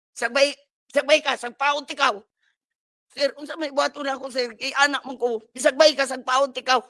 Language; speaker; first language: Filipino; non-native, local second language; Cebuano